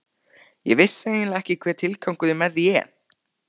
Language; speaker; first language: Icelandic; native; Icelandic